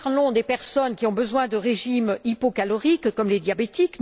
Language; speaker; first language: French; native; French